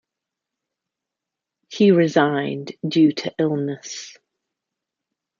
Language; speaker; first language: English; native; English